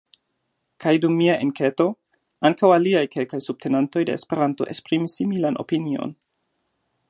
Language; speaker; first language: Esperanto; non-native, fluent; German